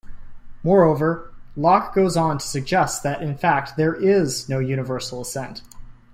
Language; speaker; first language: English; native; English